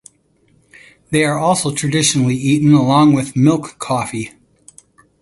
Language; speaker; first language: English; native; English